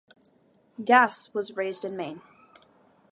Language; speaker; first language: English; native; English